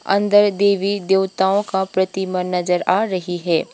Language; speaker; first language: Hindi; non-native, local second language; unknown